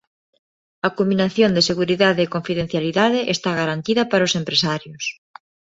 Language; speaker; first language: Galician; non-native, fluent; Spanish